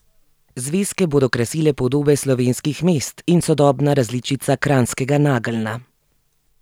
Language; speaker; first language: Slovenian; native; Slovenian